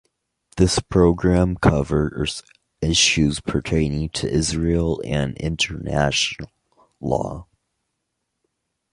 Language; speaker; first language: English; native; English